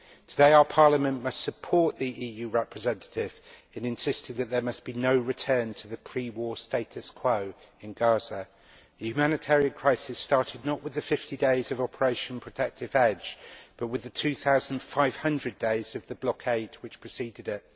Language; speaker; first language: English; native; English